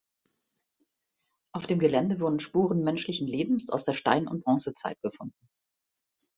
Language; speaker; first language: German; native; German